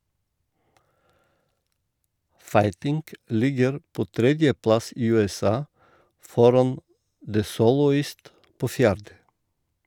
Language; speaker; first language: Norwegian; non-native, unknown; Bulgarian